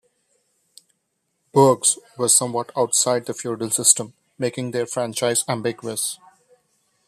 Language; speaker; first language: English; non-native, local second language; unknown